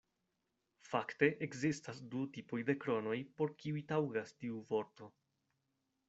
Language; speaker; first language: Esperanto; non-native, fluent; Spanish